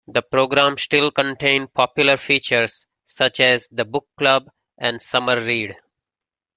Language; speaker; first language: English; native; English